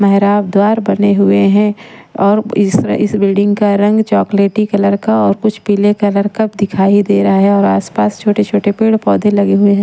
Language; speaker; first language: Hindi; non-native, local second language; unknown